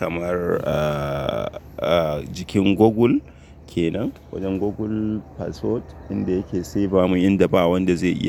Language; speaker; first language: Hausa; native; Hausa